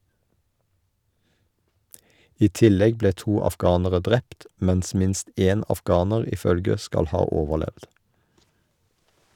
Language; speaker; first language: Norwegian; native; Norwegian